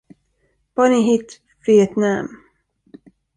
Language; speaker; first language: English; non-native, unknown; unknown